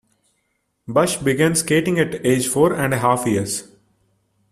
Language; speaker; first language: English; non-native, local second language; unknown